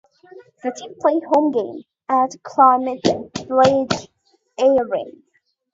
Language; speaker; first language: English; native; English